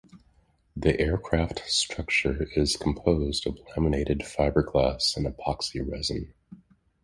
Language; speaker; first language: English; native; English